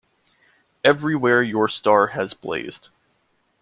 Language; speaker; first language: English; native; English